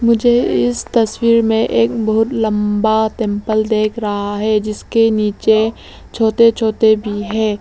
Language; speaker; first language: Hindi; early bilingual, other home language; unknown